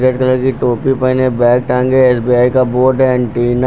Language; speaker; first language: Hindi; native; Hindi